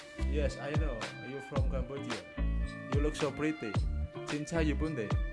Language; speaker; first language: English; non-native, learner; Indonesian